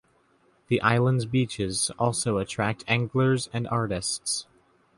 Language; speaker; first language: English; native; English